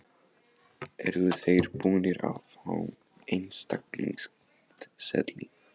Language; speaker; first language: Icelandic; non-native, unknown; Polish